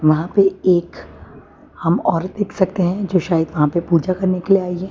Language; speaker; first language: Hindi; non-native, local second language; Gujarati